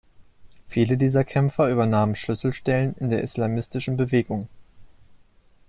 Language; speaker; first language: German; native; German